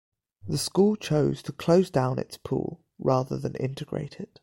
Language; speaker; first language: English; native; English